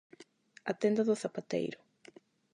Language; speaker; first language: Galician; non-native, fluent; Spanish